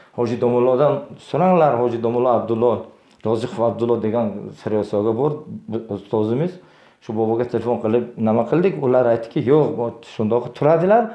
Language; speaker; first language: Uzbek; non-native, local second language; Tajik